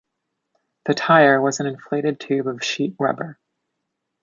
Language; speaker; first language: English; native; English